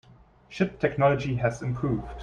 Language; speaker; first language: English; non-native, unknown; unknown